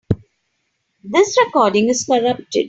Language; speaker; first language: English; non-native, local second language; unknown